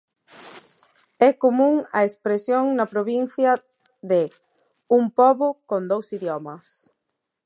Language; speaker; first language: Galician; native; Galician